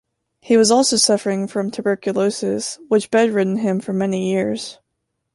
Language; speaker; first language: English; native; English